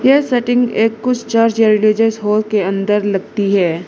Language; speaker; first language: Hindi; non-native, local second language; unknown